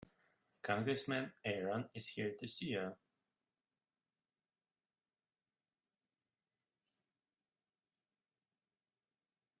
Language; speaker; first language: English; native; English